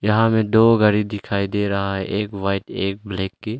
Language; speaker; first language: Hindi; early bilingual, other home language; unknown